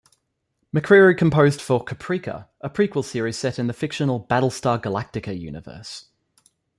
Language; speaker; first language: English; native; English